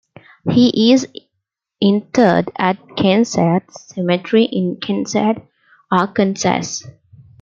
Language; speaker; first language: English; non-native, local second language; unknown